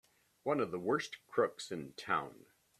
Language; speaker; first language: English; native; English